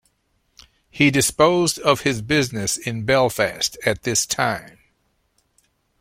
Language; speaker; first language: English; native; English